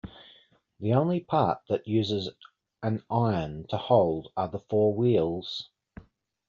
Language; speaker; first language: English; native; English